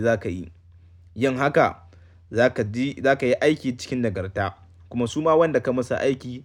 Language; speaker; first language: Hausa; native; Hausa